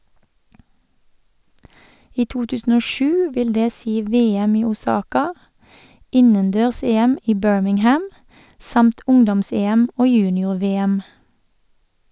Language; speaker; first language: Norwegian; native; Norwegian